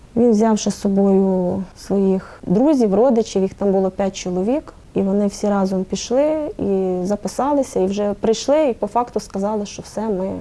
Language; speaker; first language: Ukrainian; native; Ukrainian